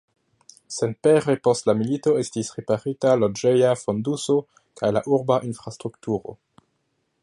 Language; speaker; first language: Esperanto; non-native, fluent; French